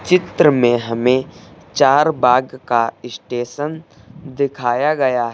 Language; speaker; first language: Hindi; native; Hindi